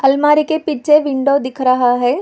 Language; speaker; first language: Hindi; non-native, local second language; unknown